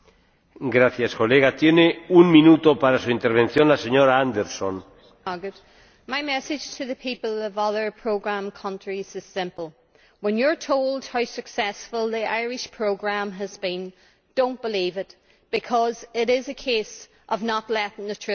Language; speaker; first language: English; native; English